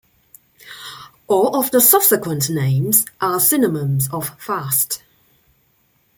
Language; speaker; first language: English; non-native, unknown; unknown